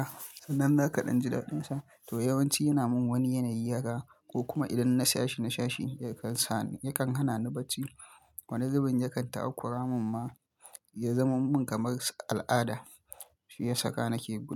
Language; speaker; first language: Hausa; native; Hausa